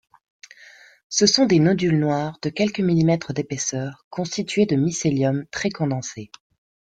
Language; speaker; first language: French; non-native, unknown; Spanish